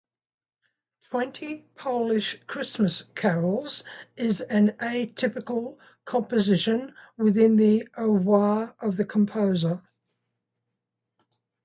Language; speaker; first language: English; native; English